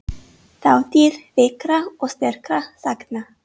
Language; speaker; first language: Icelandic; non-native, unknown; English